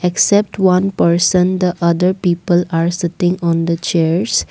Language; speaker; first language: English; non-native, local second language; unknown